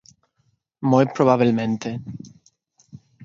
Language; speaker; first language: Galician; non-native, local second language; Spanish